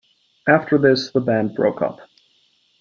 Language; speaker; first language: English; native; English